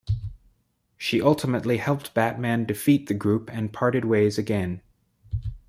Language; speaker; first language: English; native; English